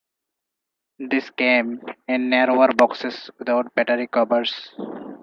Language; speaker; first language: English; non-native, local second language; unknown